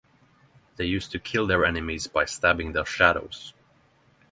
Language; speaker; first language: English; non-native, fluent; Norwegian